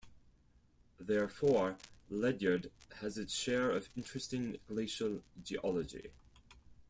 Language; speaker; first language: English; non-native, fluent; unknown